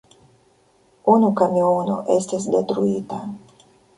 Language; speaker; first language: Esperanto; non-native, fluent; Russian